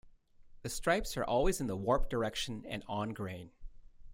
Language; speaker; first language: English; native; English